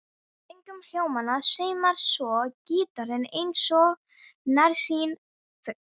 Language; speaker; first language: Icelandic; non-native, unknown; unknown